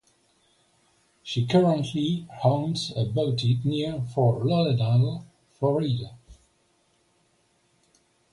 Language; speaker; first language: English; non-native, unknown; French